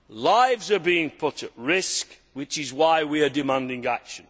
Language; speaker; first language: English; native; English